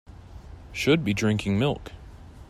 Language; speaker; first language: English; native; English